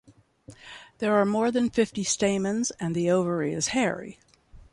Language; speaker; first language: English; native; English